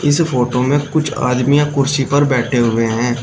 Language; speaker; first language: Hindi; native; Hindi